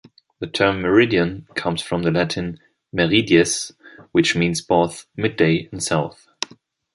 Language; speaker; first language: English; non-native, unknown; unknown